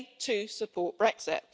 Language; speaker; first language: English; native; English